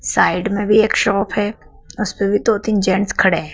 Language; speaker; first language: Hindi; native; Hindi